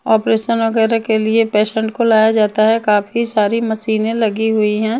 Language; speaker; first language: Hindi; non-native, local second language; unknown